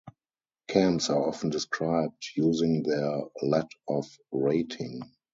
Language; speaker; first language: English; non-native, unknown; German